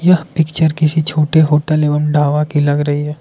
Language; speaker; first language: Hindi; non-native, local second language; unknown